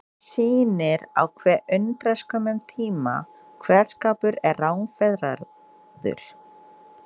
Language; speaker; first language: Icelandic; non-native, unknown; Indonesian